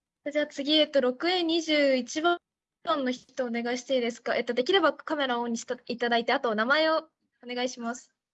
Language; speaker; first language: Japanese; native; Japanese